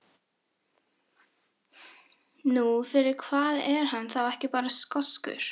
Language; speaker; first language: Icelandic; non-native, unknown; Filipino